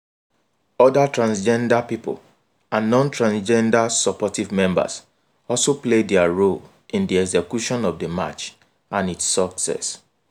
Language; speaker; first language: English; non-native, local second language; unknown